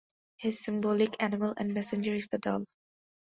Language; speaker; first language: English; non-native, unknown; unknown